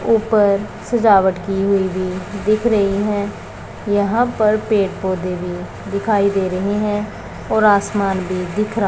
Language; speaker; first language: Hindi; non-native, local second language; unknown